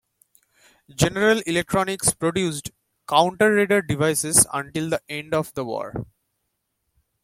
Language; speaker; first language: English; non-native, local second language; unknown